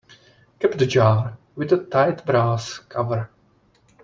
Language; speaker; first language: English; non-native, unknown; Czech